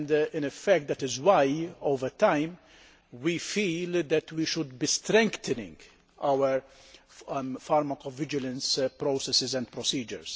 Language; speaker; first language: English; non-native, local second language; Maltese